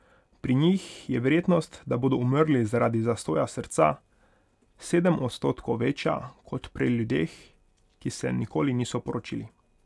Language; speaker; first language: Slovenian; non-native, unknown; Hungarian